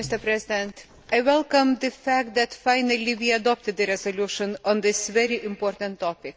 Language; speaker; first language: English; non-native, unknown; Lithuanian